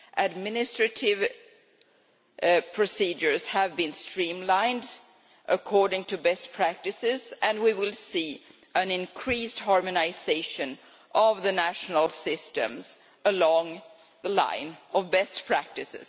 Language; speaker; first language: English; non-native, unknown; Swedish